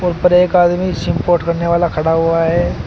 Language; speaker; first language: Hindi; native; Hindi